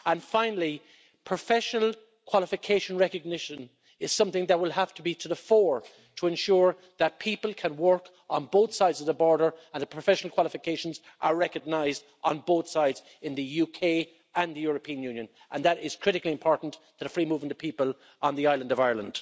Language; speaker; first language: English; native; English